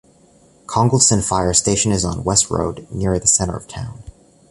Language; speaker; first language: English; native; English